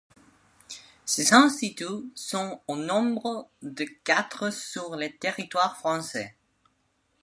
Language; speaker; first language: French; non-native, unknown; Spanish